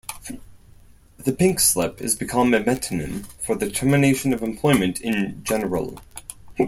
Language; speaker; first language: English; non-native, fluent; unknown